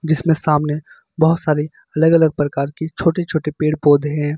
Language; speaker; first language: Hindi; native; Hindi